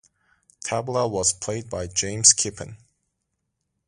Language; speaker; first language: English; non-native, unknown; Korean